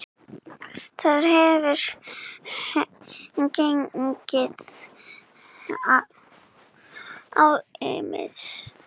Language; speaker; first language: Icelandic; non-native, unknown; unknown